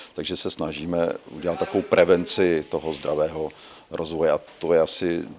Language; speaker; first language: Czech; native; Czech